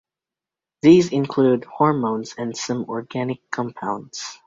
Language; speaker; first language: English; native; English